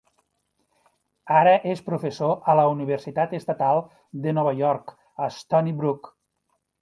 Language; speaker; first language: Catalan; native; Catalan